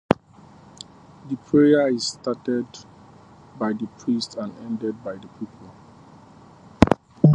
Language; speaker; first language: English; native; English